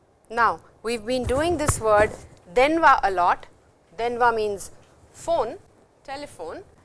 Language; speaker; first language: English; non-native, local second language; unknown